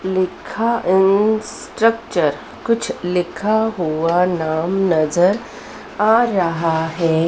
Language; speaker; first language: Hindi; native; Hindi